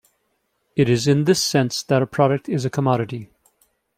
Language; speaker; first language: English; native; English